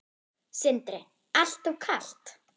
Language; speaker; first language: Icelandic; non-native, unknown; German